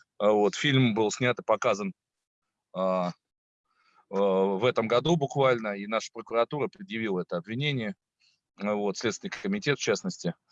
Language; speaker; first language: Russian; native; Russian